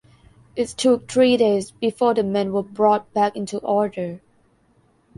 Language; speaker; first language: English; non-native, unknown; Thai